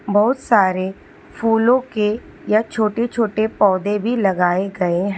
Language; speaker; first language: Hindi; non-native, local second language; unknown